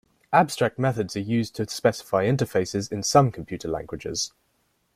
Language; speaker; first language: English; native; English